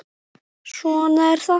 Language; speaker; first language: Icelandic; native; Icelandic